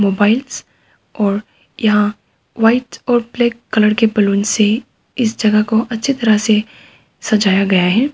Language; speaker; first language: Hindi; non-native, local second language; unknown